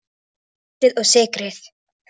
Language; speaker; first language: Icelandic; non-native, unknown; Polish